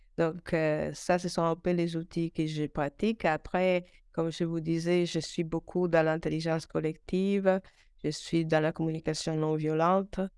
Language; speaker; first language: French; non-native, fluent; Italian